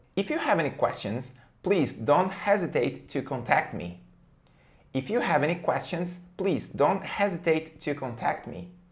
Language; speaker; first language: English; non-native, fluent; Portuguese